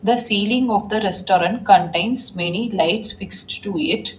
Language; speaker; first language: English; non-native, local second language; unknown